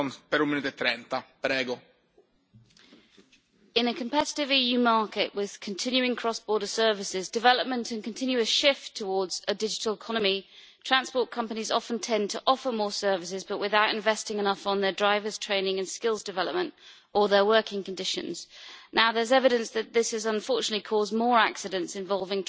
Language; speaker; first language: English; native; English